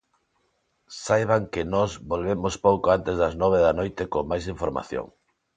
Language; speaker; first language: Galician; non-native, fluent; Spanish